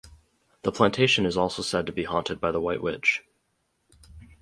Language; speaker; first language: English; native; English